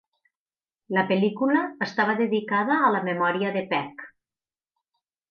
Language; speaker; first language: Catalan; native; Catalan